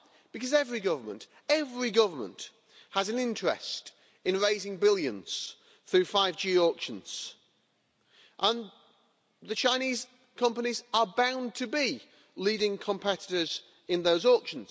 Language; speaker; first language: English; native; English